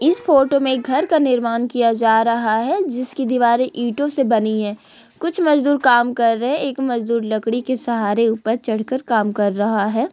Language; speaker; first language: Hindi; native; Hindi